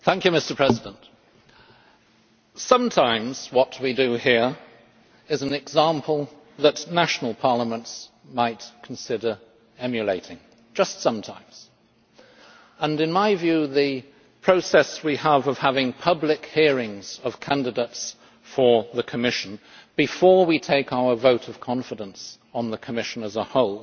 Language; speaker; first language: English; native; English